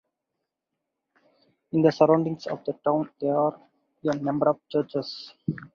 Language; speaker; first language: English; non-native, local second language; Tamil